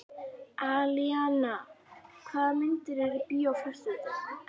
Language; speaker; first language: Icelandic; native; Icelandic